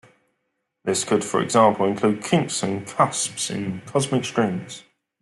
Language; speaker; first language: English; native; English